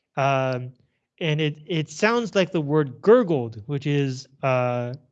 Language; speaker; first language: English; native; English